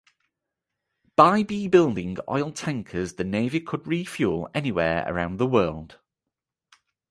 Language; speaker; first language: English; native; English